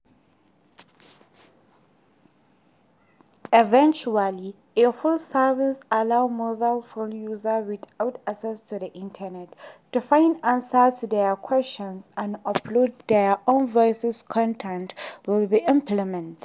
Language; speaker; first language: English; non-native, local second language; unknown